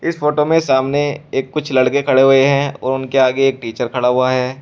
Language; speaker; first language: Hindi; native; Hindi